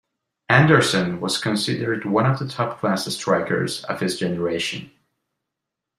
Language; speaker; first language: English; non-native, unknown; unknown